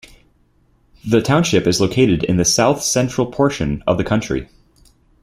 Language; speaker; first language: English; native; English